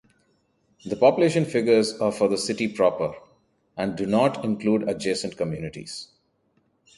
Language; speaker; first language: English; non-native, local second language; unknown